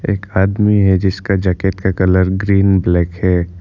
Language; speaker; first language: Hindi; non-native, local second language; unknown